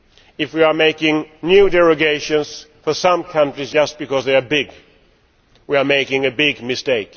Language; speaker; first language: English; non-native, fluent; Swedish